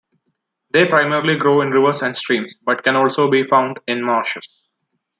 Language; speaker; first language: English; non-native, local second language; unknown